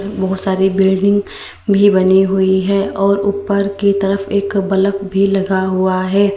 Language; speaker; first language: Hindi; native; Hindi